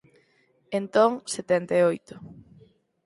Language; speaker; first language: Galician; native; Galician